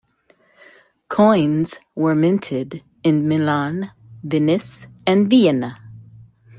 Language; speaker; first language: English; native; English